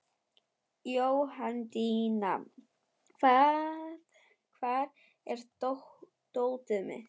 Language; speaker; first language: Icelandic; non-native, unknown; German